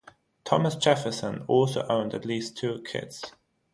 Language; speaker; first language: English; non-native, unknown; German